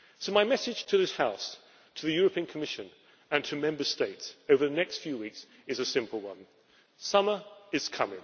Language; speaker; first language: English; native; English